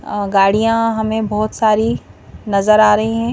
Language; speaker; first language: Hindi; native; Hindi